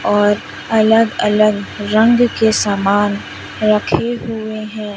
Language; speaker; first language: Hindi; native; Hindi